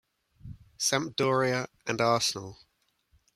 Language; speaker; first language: English; native; English